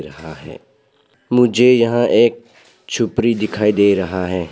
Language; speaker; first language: Hindi; non-native, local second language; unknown